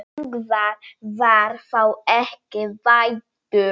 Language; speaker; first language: Icelandic; non-native, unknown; Polish